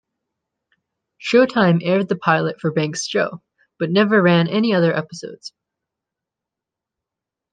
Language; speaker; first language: English; native; English